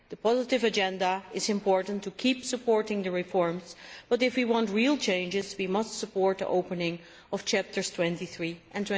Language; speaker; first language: English; non-native, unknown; Dutch